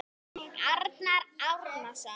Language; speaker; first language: Icelandic; native; Icelandic